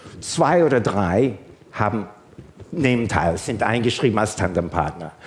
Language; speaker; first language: German; non-native, fluent; English